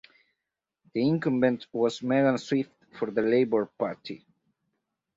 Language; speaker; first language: English; native; English